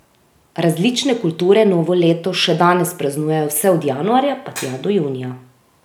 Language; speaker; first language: Slovenian; native; Slovenian